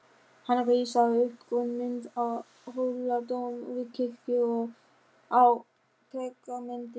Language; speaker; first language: Icelandic; non-native, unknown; German